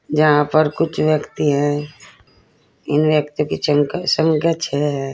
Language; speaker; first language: Hindi; native; Hindi